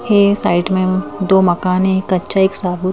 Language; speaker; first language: Hindi; native; Hindi